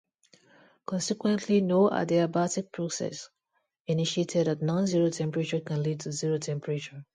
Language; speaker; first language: English; non-native, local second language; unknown